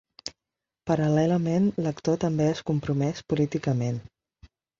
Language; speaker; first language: Catalan; non-native, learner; Spanish